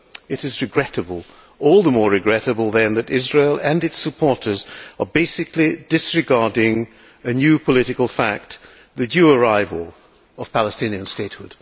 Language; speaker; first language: English; non-native, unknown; Hungarian